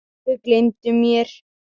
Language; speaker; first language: Icelandic; native; Icelandic